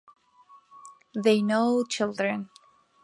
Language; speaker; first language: English; non-native, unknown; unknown